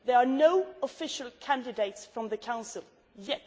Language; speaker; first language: English; non-native, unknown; Swedish